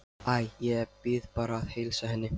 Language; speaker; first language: Icelandic; non-native, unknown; Lithuanian